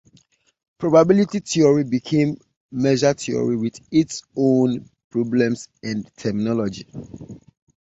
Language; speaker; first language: English; native; English